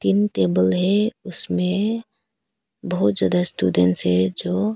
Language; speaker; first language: Hindi; early bilingual, other home language; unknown